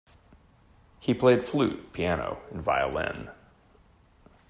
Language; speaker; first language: English; native; English